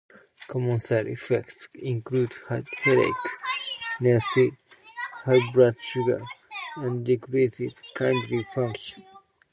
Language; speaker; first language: English; non-native, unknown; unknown